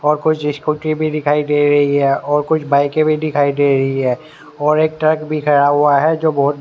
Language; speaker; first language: Hindi; native; Hindi